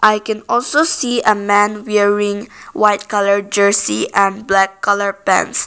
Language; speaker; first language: English; non-native, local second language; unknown